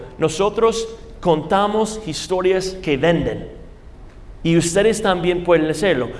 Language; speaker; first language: Spanish; non-native, fluent; English